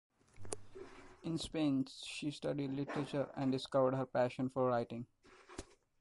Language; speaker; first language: English; non-native, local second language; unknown